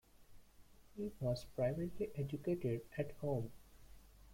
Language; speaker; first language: English; non-native, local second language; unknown